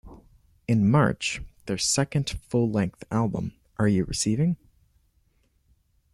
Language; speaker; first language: English; native; English